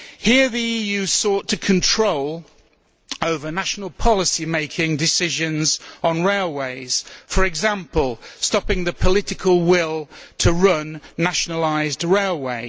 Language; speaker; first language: English; native; English